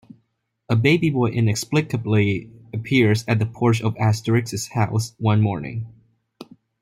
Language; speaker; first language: English; non-native, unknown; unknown